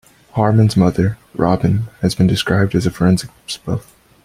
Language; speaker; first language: English; native; English